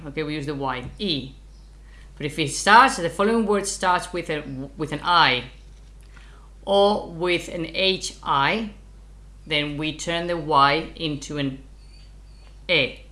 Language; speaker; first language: English; non-native, fluent; Spanish